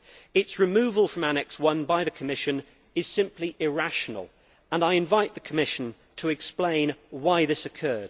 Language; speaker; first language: English; native; English